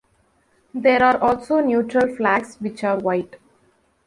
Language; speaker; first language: English; non-native, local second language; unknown